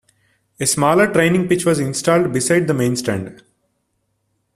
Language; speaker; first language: English; non-native, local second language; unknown